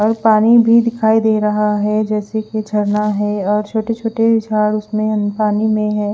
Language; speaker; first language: Hindi; non-native, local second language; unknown